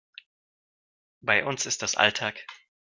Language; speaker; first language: German; non-native, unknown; Russian